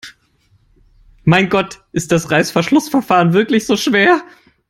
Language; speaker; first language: English; non-native, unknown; German